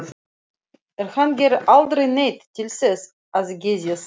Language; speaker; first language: Icelandic; non-native, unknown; Russian